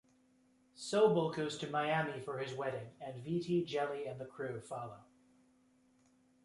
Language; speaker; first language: English; native; English